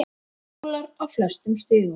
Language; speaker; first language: Icelandic; native; Icelandic